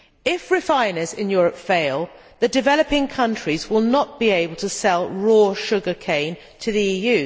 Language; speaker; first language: English; native; English